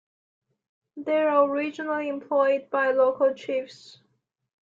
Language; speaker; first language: English; non-native, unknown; Chinese